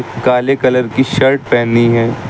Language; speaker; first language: Hindi; native; Hindi